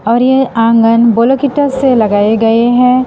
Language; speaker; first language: Hindi; non-native, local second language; Assamese